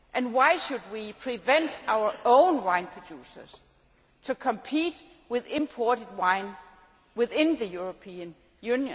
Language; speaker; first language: English; non-native, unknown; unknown